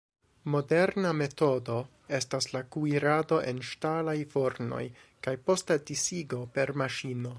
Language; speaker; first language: Esperanto; non-native, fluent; English